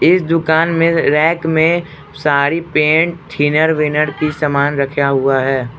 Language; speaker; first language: Hindi; non-native, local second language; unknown